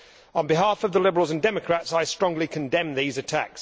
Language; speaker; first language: English; native; English